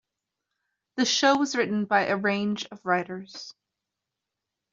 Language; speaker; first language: English; native; English